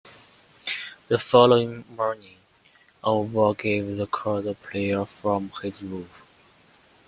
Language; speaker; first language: English; non-native, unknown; Chinese